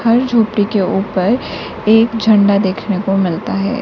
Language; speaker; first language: Hindi; native; Hindi